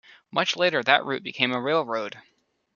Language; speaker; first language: English; native; English